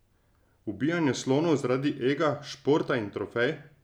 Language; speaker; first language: Slovenian; native; Slovenian